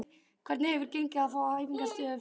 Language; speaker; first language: Icelandic; native; Icelandic